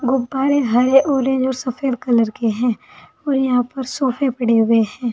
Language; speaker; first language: Hindi; native; Hindi